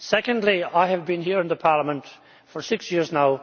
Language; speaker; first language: English; native; English